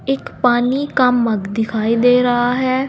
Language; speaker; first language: Hindi; native; Hindi